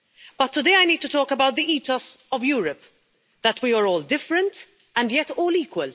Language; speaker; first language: English; non-native, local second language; Maltese